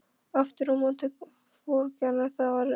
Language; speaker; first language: Icelandic; non-native, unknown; Polish